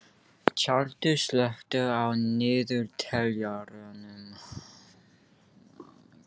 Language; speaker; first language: Icelandic; non-native, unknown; English